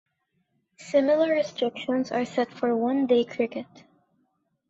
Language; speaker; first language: English; non-native, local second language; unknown